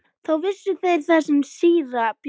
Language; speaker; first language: Icelandic; native; Icelandic